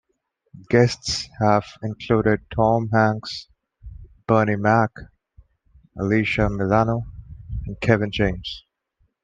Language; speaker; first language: English; non-native, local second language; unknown